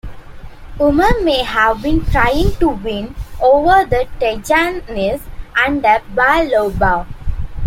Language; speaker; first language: English; non-native, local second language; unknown